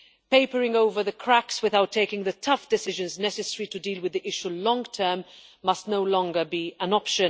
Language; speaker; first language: English; non-native, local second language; Maltese